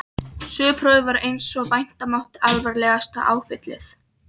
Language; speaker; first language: Icelandic; non-native, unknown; Polish